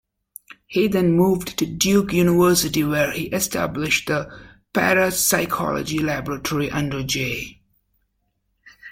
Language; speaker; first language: English; native; English